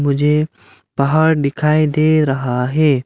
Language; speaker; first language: Hindi; non-native, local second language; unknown